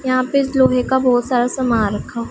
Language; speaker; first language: Hindi; non-native, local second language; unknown